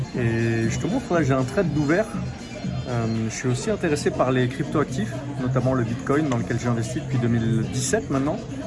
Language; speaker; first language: French; native; French